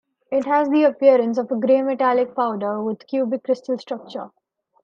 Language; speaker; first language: English; non-native, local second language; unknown